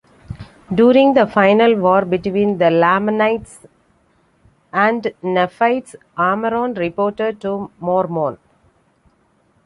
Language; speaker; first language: English; non-native, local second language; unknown